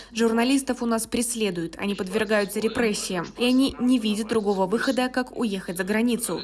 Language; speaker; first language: Russian; non-native, fluent; German